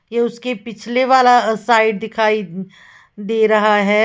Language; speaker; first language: Hindi; native; Hindi